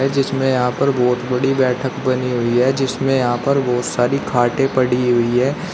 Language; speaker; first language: Hindi; native; Hindi